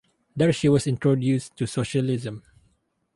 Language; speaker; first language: English; non-native, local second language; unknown